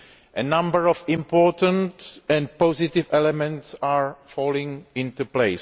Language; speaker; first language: English; non-native, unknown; Greek